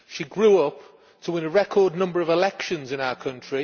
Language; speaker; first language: English; native; English